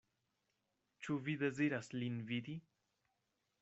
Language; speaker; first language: Esperanto; non-native, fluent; Spanish